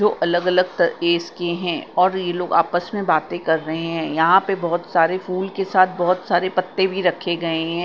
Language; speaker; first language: Hindi; non-native, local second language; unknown